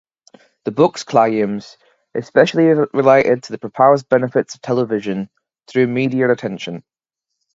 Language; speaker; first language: English; native; English